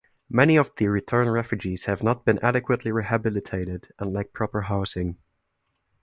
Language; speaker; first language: English; non-native, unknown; German